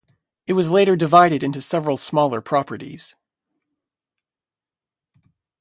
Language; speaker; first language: English; native; English